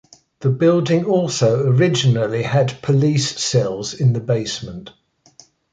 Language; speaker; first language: English; native; English